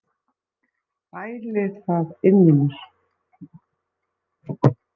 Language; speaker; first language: Icelandic; native; Icelandic